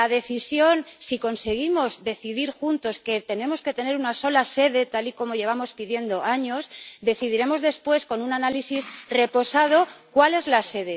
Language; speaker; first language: Spanish; native; Spanish